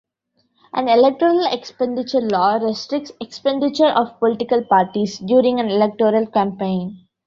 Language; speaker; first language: English; non-native, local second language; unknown